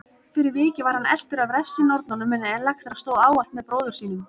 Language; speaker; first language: Icelandic; native; Icelandic